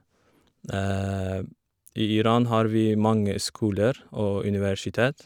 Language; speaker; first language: Norwegian; non-native, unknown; Kurdish